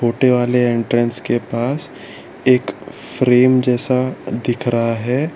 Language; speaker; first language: Hindi; non-native, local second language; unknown